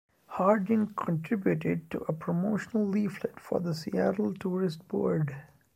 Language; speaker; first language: English; non-native, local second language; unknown